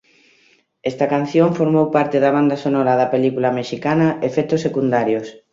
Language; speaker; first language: Galician; native; Galician